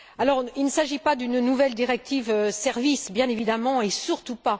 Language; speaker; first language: French; native; French